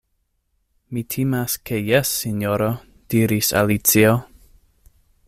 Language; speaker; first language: Esperanto; non-native, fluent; English